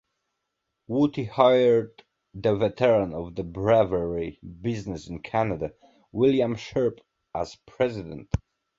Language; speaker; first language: English; native; English